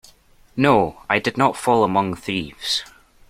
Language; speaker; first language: English; native; English